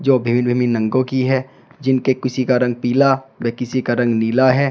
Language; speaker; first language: Hindi; native; Hindi